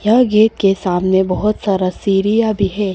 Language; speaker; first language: Hindi; non-native, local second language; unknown